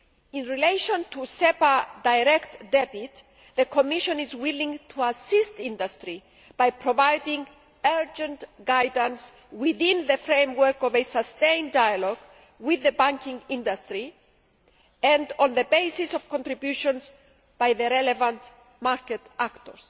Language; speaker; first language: English; non-native, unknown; Greek